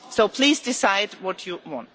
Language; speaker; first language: English; non-native, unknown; German